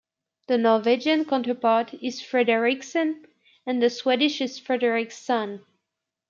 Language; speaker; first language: English; native; English